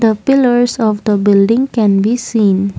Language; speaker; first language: English; non-native, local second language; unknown